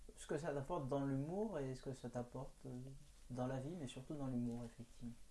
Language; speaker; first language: French; native; French